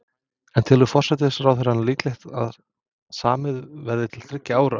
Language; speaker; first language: Icelandic; non-native, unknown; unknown